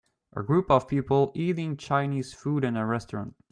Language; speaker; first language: English; native; English